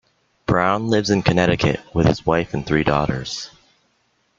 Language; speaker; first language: English; native; English